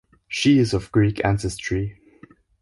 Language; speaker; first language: English; non-native, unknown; German